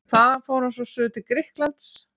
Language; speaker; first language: Icelandic; native; Icelandic